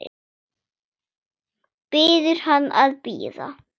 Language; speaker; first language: Icelandic; non-native, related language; Swedish